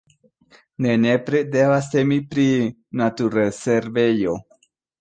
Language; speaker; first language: Esperanto; non-native, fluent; Spanish